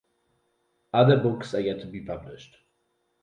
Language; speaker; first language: English; non-native, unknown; German